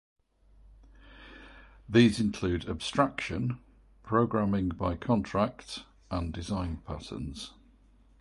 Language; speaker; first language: English; native; English